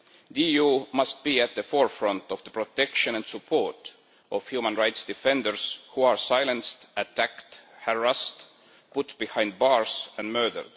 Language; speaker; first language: English; non-native, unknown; Estonian